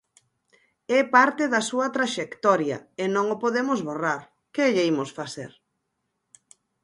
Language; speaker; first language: Galician; native; Galician